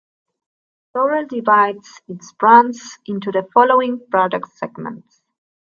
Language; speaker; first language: English; non-native, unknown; Spanish